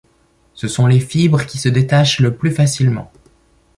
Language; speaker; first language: French; native; French